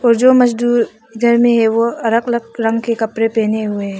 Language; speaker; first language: Hindi; non-native, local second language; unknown